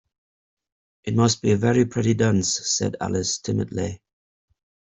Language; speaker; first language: English; native; English